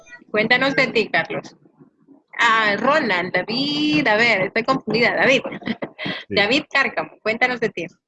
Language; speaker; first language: Spanish; native; Spanish